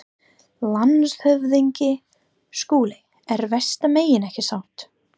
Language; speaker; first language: Icelandic; non-native, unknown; English